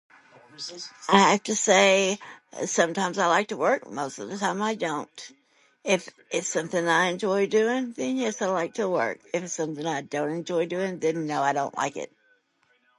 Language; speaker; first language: English; native; English